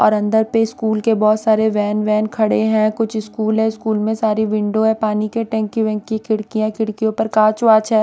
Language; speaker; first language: Hindi; non-native, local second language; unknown